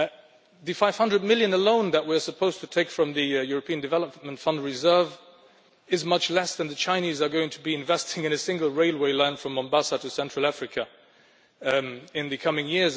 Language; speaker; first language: English; non-native, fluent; Luxembourgish